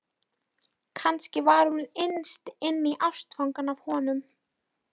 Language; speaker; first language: Icelandic; non-native, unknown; Polish